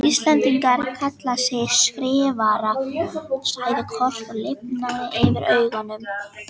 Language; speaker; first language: Icelandic; non-native, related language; Danish